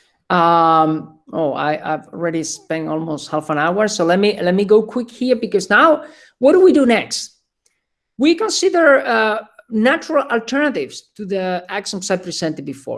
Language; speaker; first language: English; non-native, fluent; Spanish